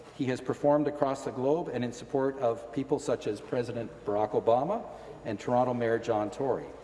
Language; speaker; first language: English; native; English